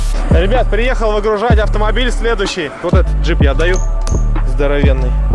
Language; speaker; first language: Russian; native; Russian